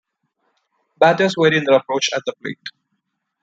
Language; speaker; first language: English; non-native, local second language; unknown